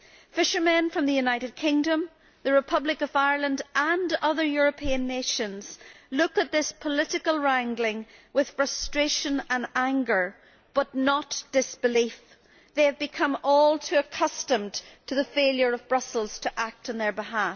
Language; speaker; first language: English; native; English